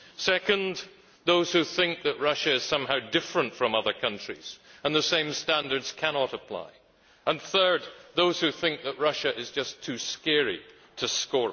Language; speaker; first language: English; native; English